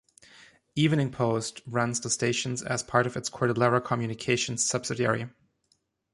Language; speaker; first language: English; non-native, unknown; German